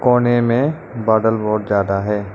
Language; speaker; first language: Hindi; non-native, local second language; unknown